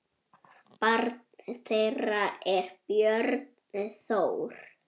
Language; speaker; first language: Icelandic; native; Icelandic